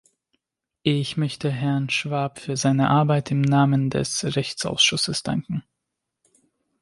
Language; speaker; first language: German; non-native, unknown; Hungarian